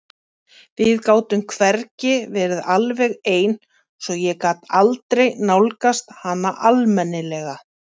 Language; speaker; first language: Icelandic; native; Icelandic